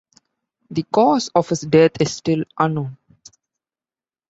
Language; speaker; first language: English; non-native, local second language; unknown